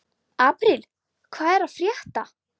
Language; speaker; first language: Icelandic; non-native, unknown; Polish